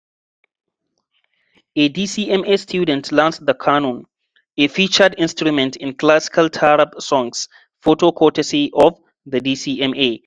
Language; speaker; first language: English; non-native, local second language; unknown